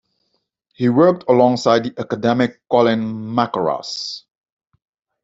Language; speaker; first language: English; non-native, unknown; Dutch